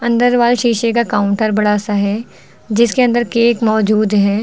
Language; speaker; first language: Hindi; native; Hindi